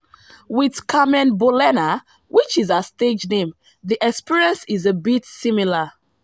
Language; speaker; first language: English; non-native, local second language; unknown